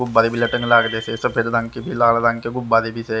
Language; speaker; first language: Hindi; native; Hindi